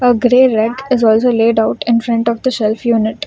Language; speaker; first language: English; non-native, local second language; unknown